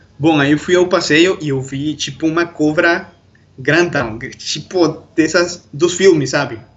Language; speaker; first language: Portuguese; non-native, fluent; Spanish